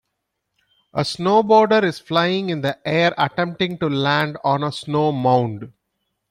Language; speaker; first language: English; non-native, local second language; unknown